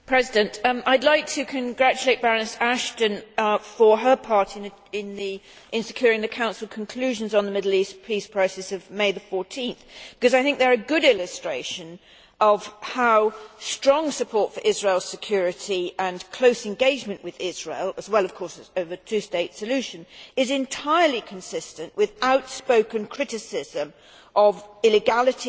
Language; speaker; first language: English; native; English